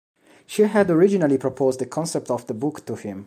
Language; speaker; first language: English; non-native, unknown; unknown